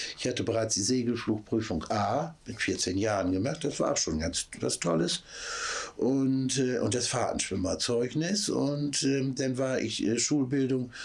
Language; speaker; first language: German; native; German